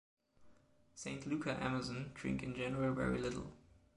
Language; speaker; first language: English; non-native, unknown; German